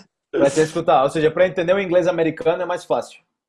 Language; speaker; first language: Portuguese; native; Portuguese